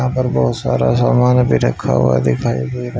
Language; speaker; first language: Hindi; native; Hindi